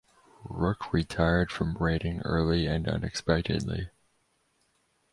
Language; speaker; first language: English; native; English